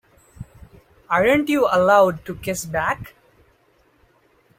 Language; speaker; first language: English; non-native, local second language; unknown